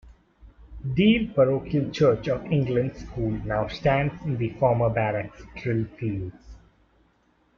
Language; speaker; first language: English; non-native, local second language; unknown